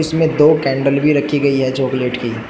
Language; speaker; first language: Hindi; native; Hindi